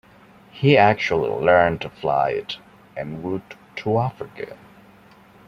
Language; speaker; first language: English; non-native, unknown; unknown